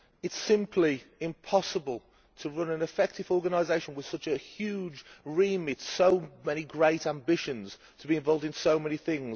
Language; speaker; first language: English; native; English